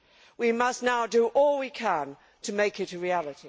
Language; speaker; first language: English; native; English